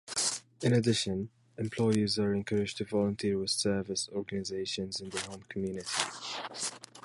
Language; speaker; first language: English; native; English